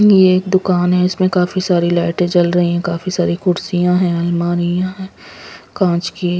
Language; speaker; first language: Hindi; non-native, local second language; Punjabi